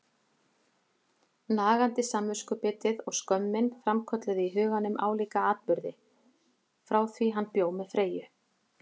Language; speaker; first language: Icelandic; native; Icelandic